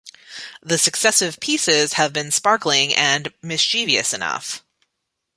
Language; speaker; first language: English; native; English